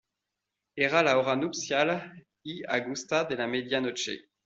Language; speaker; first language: Spanish; non-native, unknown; French